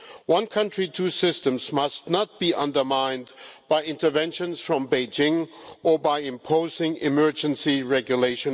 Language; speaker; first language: English; non-native, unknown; German